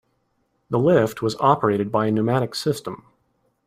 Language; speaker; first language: English; native; English